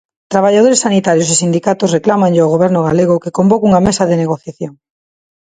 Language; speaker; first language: Galician; non-native, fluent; Spanish